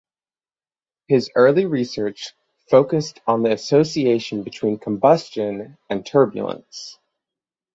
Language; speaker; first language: English; native; English